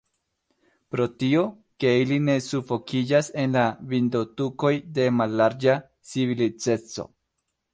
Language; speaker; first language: Esperanto; non-native, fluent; Spanish